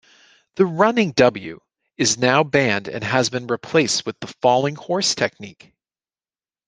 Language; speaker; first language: English; native; English